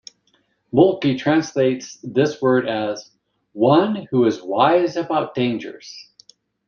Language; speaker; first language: English; native; English